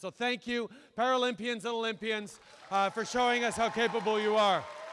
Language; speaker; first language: English; native; English